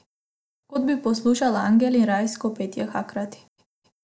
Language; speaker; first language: Slovenian; non-native, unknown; Macedonian